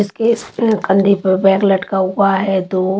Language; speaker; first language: Hindi; native; Hindi